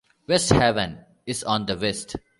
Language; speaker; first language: English; non-native, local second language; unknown